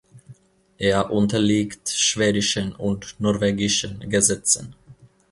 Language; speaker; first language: German; non-native, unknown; Finnish